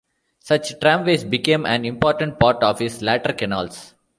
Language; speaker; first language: English; non-native, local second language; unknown